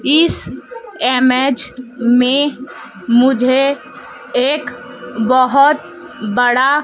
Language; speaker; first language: Hindi; native; Hindi